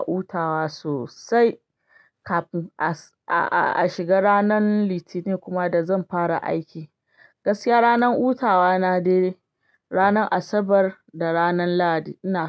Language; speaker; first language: Hausa; non-native, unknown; Yoruba